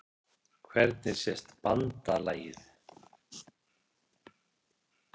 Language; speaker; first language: Icelandic; native; Icelandic